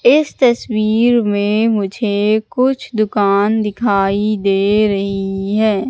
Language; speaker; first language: Hindi; native; Hindi